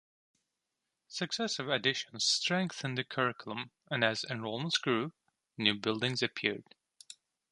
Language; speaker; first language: English; non-native, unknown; Turkish